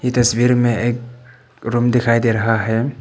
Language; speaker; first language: Hindi; non-native, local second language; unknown